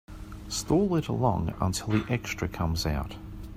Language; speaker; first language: English; native; English